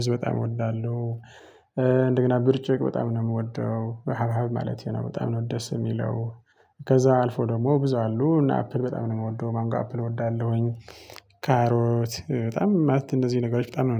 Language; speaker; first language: Amharic; non-native, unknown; Tigrinya